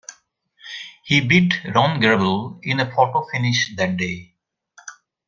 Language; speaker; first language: English; non-native, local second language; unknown